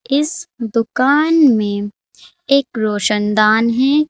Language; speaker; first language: Hindi; native; Hindi